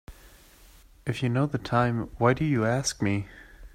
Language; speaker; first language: English; non-native, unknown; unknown